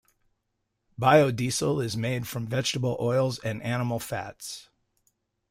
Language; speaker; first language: English; native; English